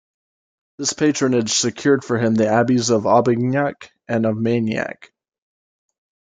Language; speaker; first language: English; native; English